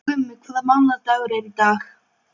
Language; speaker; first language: Icelandic; non-native, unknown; Polish